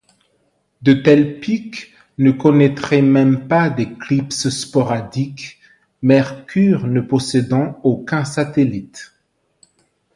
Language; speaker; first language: French; non-native, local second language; Malagasy